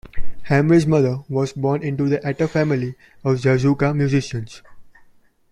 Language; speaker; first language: English; non-native, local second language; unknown